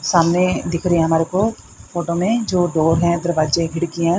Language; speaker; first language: Hindi; native; Hindi